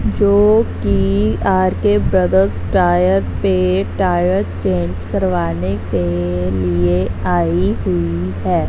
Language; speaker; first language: Hindi; non-native, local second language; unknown